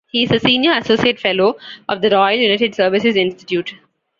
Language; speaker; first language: English; non-native, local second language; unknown